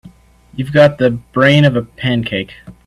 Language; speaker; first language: English; native; English